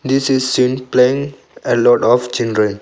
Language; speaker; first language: English; non-native, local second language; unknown